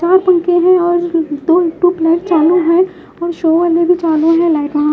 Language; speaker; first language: Hindi; native; Hindi